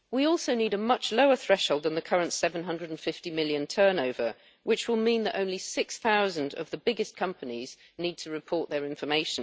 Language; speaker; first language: English; native; English